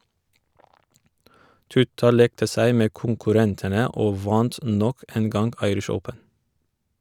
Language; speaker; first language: Norwegian; non-native, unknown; Kurdish